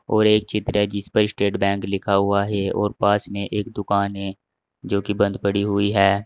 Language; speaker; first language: Hindi; native; Hindi